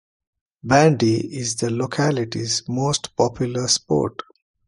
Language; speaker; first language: English; non-native, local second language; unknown